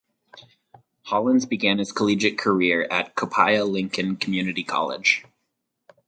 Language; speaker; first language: English; native; English